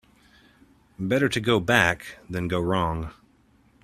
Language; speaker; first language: English; native; English